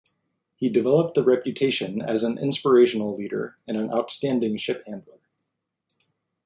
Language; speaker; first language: English; native; English